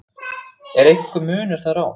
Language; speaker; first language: Icelandic; native; Icelandic